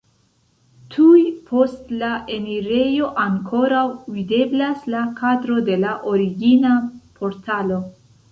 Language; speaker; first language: Esperanto; non-native, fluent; Central Kurdish